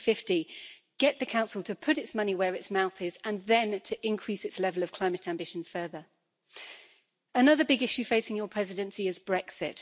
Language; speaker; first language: English; native; English